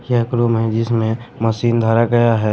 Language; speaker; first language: Hindi; non-native, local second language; Bhojpuri